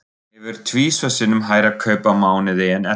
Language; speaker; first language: Icelandic; non-native, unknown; German